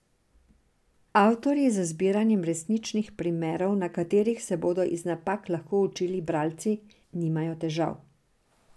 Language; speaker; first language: Slovenian; non-native, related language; Serbian